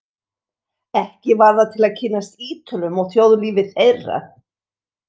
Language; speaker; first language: Icelandic; non-native, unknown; English